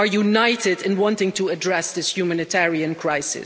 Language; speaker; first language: English; non-native, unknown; Dutch